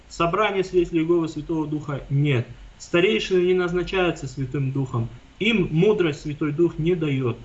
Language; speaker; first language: Russian; non-native, local second language; Armenian